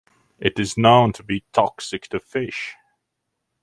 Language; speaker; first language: English; non-native, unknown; Latvian